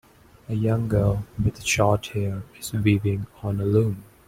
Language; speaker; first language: English; non-native, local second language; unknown